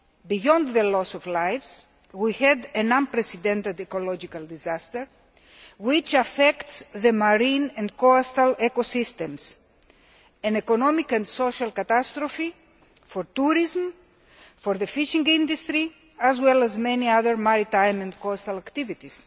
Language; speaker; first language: English; non-native, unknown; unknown